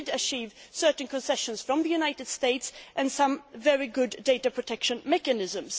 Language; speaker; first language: English; non-native, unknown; Swedish